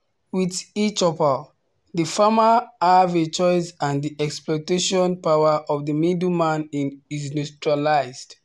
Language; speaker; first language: English; non-native, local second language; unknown